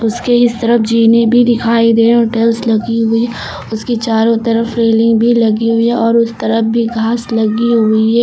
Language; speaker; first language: Hindi; native; Hindi